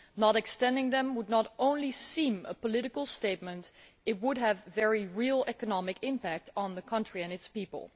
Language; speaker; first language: English; non-native, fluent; Dutch